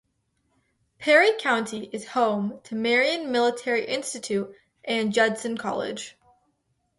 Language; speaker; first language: English; native; English